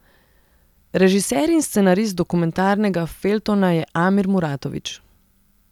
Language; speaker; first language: Slovenian; non-native, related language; Serbian